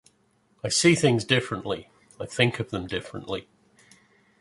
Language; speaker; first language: English; native; English